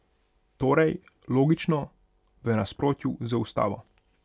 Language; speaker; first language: Slovenian; non-native, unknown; Hungarian